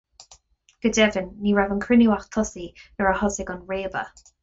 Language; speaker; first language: Irish; non-native, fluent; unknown